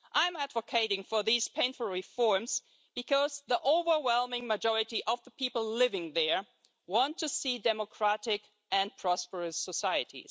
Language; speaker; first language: English; non-native, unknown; German